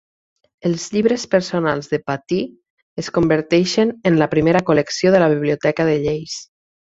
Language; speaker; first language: Catalan; native; Catalan